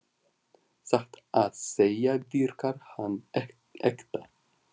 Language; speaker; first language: Icelandic; non-native, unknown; Russian